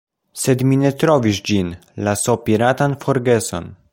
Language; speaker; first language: Esperanto; non-native, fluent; Polish